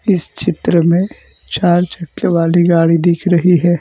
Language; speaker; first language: Hindi; non-native, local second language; Gujarati